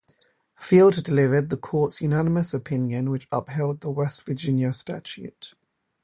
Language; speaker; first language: English; native; English